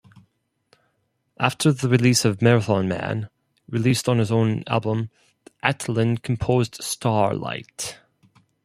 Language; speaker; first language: English; non-native, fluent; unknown